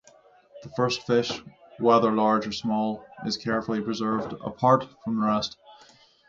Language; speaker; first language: English; native; English